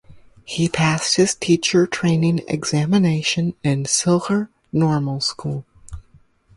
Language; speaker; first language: English; native; English